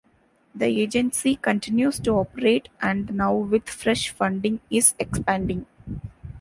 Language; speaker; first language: English; non-native, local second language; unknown